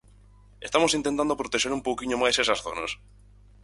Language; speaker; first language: Galician; native; Galician